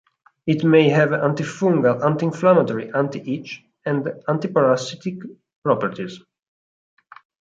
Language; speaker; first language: English; non-native, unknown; Italian